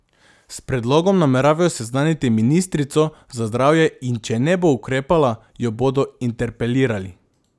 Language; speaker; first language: Slovenian; non-native, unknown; Macedonian